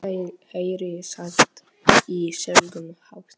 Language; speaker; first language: Icelandic; non-native, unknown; Polish